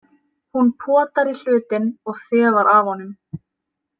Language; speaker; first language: Icelandic; native; Icelandic